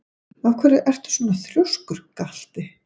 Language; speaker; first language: Icelandic; native; Icelandic